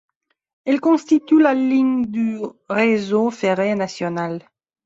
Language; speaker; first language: French; non-native, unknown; Belarusian